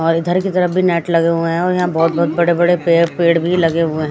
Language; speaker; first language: Hindi; non-native, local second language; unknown